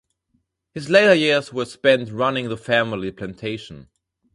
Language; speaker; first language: English; non-native, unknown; German